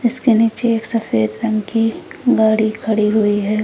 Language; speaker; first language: Hindi; native; Hindi